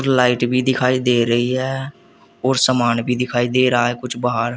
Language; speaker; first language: Hindi; native; Hindi